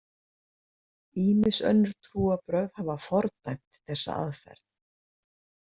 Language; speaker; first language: Icelandic; native; Icelandic